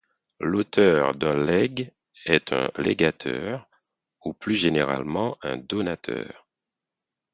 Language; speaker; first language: French; non-native, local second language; Haitian Creole